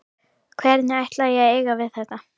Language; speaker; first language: Icelandic; native; Icelandic